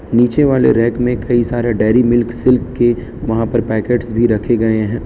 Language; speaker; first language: Hindi; non-native, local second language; Gujarati